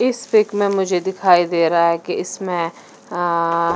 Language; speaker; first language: Hindi; non-native, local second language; Punjabi